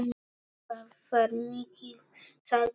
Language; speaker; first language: Icelandic; non-native, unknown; Polish